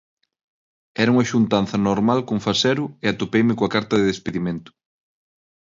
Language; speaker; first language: Galician; non-native, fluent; Spanish